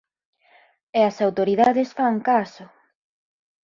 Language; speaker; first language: Galician; native; Galician